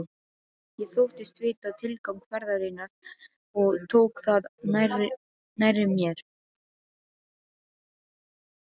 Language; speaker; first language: Icelandic; non-native, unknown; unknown